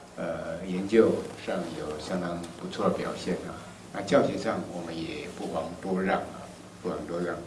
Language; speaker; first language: Chinese; native; Chinese